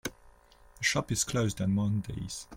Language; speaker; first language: English; non-native, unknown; French